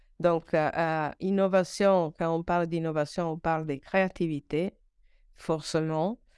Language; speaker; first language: French; non-native, fluent; Italian